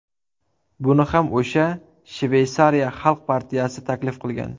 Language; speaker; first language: Uzbek; native; Uzbek